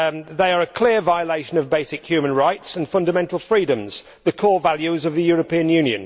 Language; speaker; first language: English; native; English